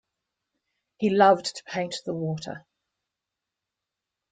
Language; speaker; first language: English; native; English